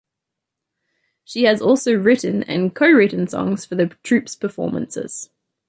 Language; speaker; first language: English; native; English